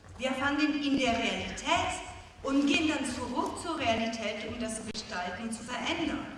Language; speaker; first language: German; non-native, fluent; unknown